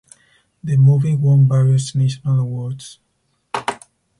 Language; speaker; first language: English; non-native, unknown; Spanish